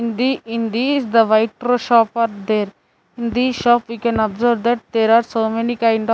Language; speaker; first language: English; non-native, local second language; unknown